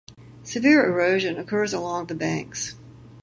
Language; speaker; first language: English; native; English